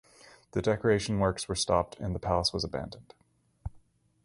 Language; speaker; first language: English; native; English